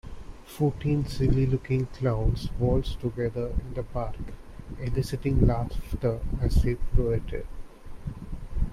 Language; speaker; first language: English; non-native, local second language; Tamil